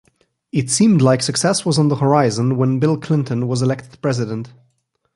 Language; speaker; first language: English; non-native, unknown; Slovenian